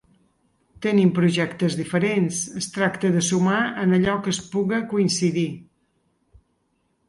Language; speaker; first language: Catalan; native; Catalan